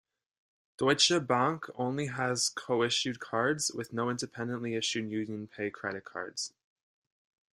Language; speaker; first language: English; native; English